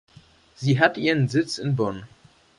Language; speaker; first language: German; native; German